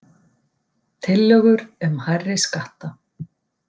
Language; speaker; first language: Icelandic; native; Icelandic